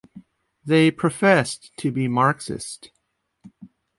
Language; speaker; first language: English; native; English